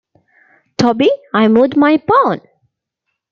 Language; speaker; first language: English; non-native, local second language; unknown